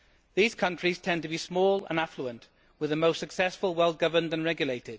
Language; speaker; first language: English; native; English